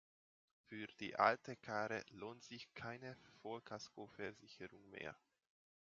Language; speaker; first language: German; non-native, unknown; Hungarian